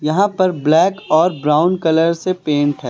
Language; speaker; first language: Hindi; native; Hindi